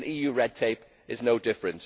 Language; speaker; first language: English; native; English